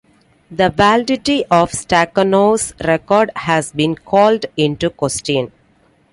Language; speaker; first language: English; non-native, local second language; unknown